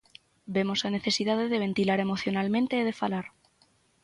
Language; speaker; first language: Galician; native; Galician